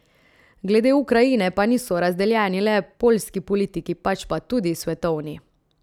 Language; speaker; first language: Slovenian; native; Slovenian